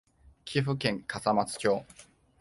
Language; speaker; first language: Japanese; non-native, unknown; Chinese